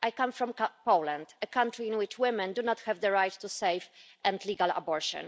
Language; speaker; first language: English; non-native, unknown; Polish